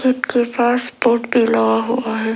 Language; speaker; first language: Hindi; early bilingual, other home language; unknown